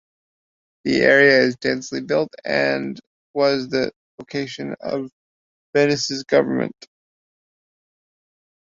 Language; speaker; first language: English; native; English